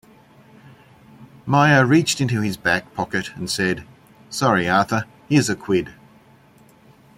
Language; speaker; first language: English; native; English